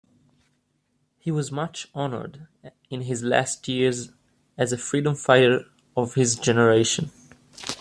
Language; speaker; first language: English; native; English